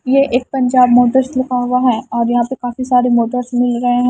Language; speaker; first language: Hindi; non-native, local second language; Punjabi